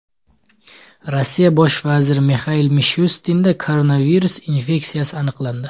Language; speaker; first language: Uzbek; native; Uzbek